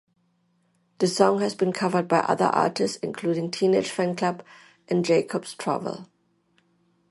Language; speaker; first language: English; non-native, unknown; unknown